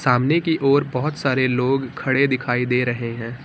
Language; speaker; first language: Hindi; native; Hindi